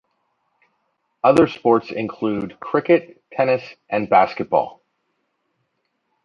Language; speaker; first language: English; native; English